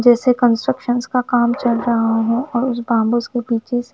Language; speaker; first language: Hindi; non-native, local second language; Punjabi